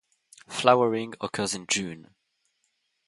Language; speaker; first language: English; non-native, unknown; French